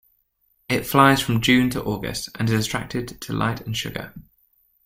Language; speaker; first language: English; native; English